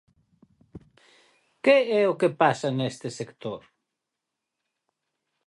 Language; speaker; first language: Galician; native; Galician